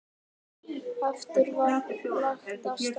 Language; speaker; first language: Icelandic; native; Icelandic